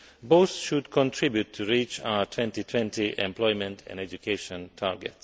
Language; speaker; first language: English; non-native, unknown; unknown